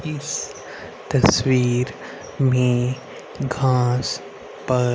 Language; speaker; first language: Hindi; native; Hindi